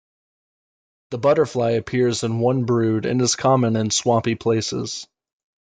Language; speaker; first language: English; native; English